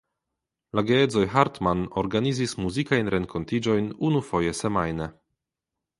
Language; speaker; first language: Esperanto; non-native, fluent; Polish